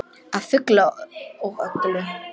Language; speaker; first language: Icelandic; non-native, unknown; Polish